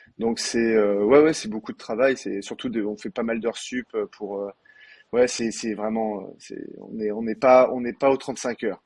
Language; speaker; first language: French; native; French